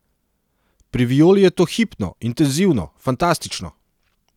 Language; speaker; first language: Slovenian; non-native, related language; Serbian